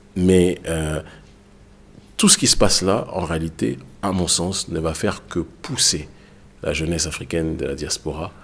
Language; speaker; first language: French; native; French